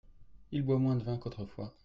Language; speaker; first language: French; native; French